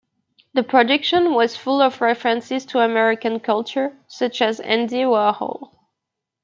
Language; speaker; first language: English; native; English